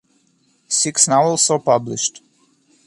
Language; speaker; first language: English; non-native, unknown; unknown